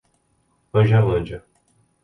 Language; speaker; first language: Portuguese; native; Portuguese